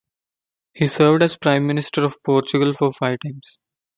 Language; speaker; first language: English; non-native, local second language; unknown